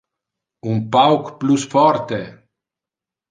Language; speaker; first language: Interlingua; non-native, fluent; Italian